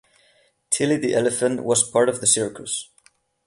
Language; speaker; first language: English; non-native, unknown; Catalan